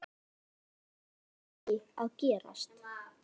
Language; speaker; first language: Icelandic; native; Icelandic